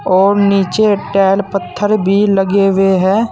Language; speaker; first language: Hindi; native; Hindi